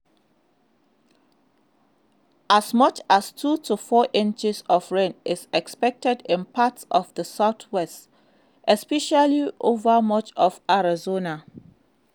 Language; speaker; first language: English; non-native, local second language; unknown